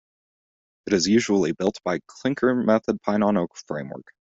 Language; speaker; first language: English; native; English